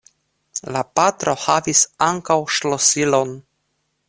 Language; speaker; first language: Esperanto; non-native, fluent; Russian